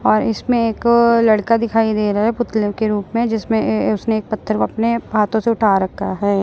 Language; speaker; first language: Hindi; non-native, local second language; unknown